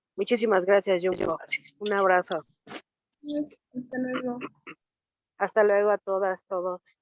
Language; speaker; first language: Spanish; native; Spanish